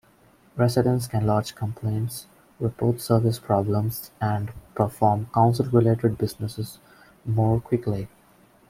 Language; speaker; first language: English; non-native, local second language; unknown